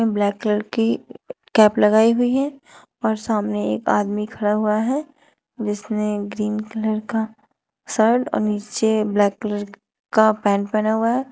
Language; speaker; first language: Hindi; native; Hindi